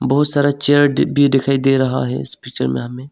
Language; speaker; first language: Hindi; non-native, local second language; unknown